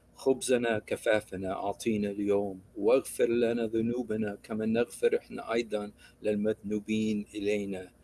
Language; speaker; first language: Arabic; early bilingual, other home language; English